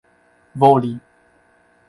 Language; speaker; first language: Esperanto; non-native, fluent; Chinese